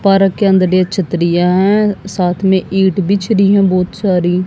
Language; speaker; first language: Hindi; native; Hindi